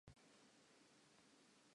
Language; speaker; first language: English; non-native, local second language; Southern Sotho